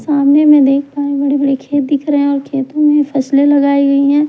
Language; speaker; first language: Hindi; non-native, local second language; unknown